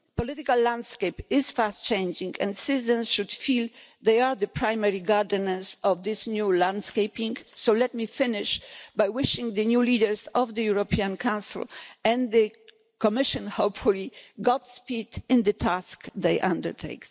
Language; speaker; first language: English; non-native, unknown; Polish